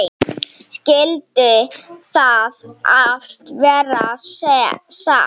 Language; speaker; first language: Icelandic; non-native, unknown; Slovenian